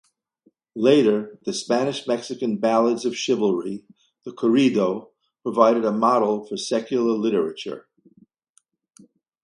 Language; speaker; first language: English; native; English